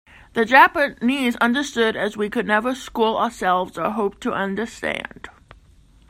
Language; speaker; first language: English; native; English